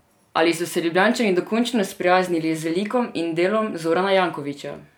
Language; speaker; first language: Slovenian; non-native, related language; Serbian